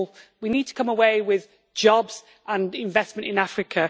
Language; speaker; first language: English; native; English